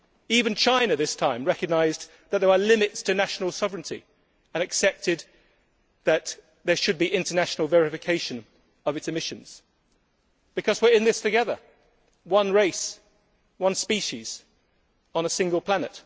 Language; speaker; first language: English; native; English